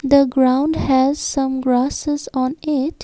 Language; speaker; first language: English; non-native, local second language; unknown